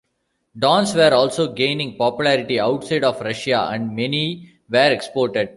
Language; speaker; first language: English; non-native, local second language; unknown